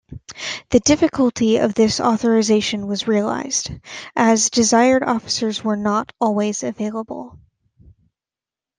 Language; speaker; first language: English; native; English